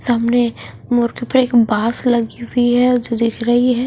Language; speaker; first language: Hindi; non-native, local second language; Punjabi